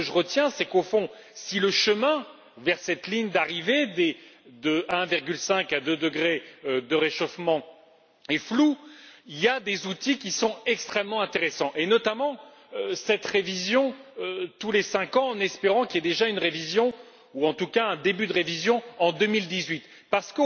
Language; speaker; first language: French; native; French